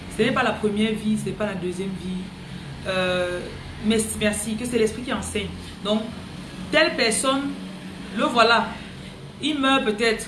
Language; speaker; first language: French; non-native, local second language; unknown